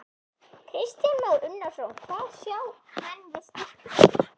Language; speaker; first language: Icelandic; native; Icelandic